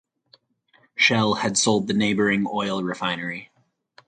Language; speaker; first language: English; native; English